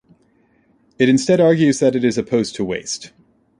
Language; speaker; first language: English; native; English